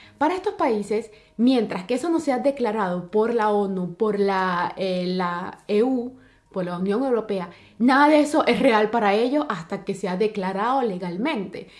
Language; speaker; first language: Spanish; native; Spanish